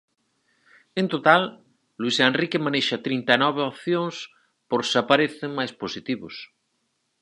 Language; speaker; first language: Galician; native; Galician